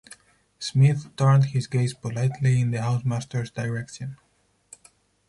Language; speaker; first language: English; non-native, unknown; Spanish